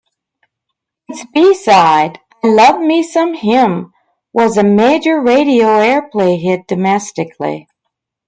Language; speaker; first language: English; native; English